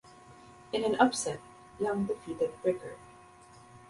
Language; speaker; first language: English; non-native, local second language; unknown